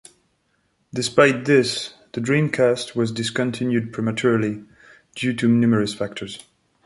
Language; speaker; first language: English; non-native, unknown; French